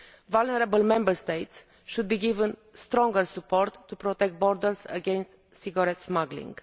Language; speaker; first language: English; non-native, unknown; Romanian